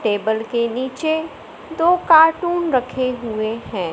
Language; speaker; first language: Hindi; native; Hindi